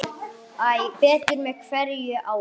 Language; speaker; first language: Icelandic; non-native, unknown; English